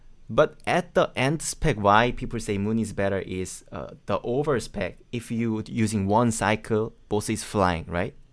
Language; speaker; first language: English; non-native, learner; Korean